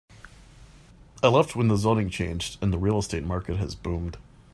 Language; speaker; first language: English; native; English